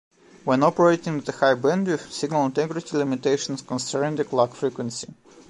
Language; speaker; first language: English; non-native, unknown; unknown